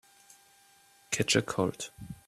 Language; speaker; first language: English; non-native, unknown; German